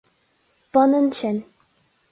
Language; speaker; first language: Irish; non-native, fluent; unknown